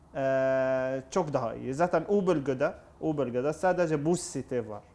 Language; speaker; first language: Turkish; non-native, learner; Arabic